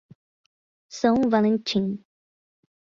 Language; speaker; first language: Portuguese; non-native, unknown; English